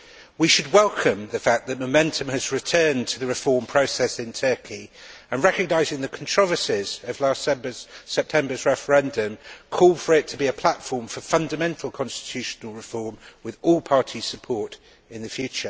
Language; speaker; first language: English; native; English